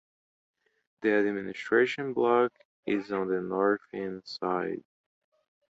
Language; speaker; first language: English; non-native, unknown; Portuguese